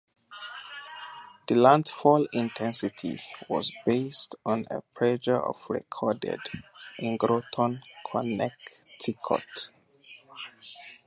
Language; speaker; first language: English; non-native, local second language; Hausa